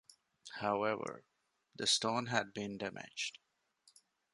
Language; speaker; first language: English; non-native, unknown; Divehi